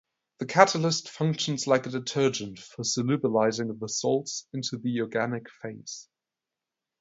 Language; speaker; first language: English; non-native, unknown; German